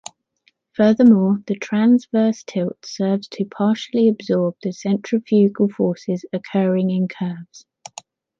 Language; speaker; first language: English; native; English